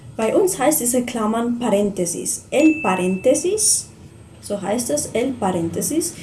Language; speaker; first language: German; non-native, fluent; Spanish